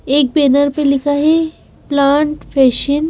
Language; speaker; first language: Hindi; native; Hindi